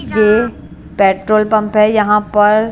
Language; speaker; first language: Hindi; non-native, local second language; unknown